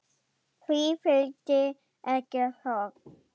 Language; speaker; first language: Icelandic; non-native, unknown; German